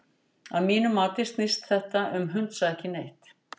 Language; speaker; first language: Icelandic; native; Icelandic